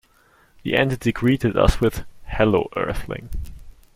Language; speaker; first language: English; non-native, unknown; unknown